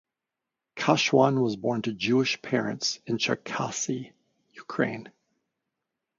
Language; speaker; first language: English; native; English